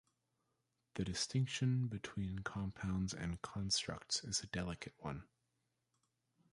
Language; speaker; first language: English; native; English